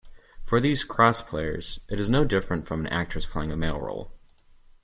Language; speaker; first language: English; native; English